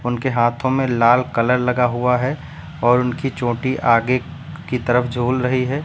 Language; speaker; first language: Hindi; native; Hindi